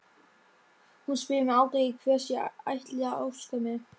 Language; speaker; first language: Icelandic; non-native, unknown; German